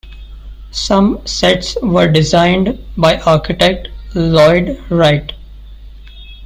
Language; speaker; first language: English; non-native, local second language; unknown